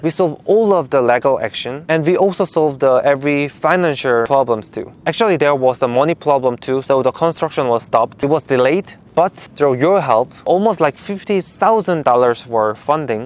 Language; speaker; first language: English; non-native, fluent; Korean